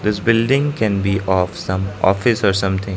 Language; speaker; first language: English; non-native, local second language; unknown